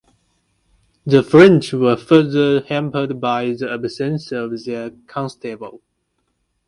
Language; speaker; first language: English; non-native, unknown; Chinese